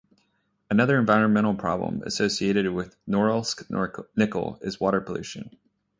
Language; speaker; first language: English; native; English